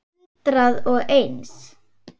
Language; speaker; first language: Icelandic; non-native, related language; Swedish